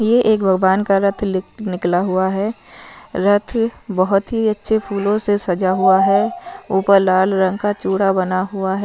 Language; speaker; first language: Hindi; non-native, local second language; Punjabi